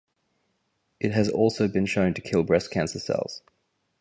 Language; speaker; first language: English; native; English